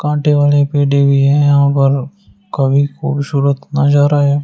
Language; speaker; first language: Hindi; native; Hindi